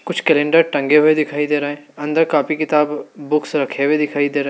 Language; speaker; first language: Hindi; native; Hindi